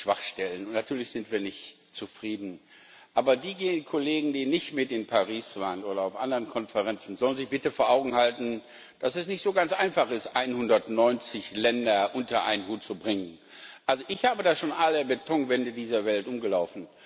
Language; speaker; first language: German; non-native, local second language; Luxembourgish